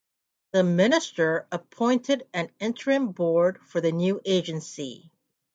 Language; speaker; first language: English; native; English